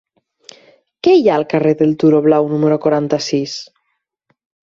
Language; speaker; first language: Catalan; native; Catalan